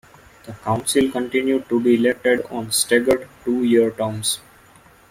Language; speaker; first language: English; non-native, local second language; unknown